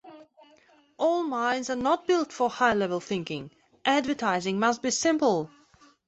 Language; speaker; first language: English; non-native, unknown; Belarusian